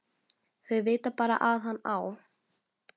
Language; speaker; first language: Icelandic; non-native, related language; Norwegian